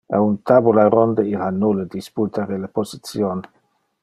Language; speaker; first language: Interlingua; non-native, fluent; Dutch